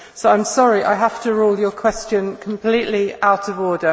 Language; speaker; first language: English; native; English